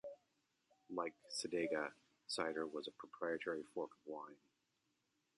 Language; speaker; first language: English; native; English